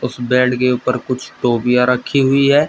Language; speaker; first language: Hindi; native; Hindi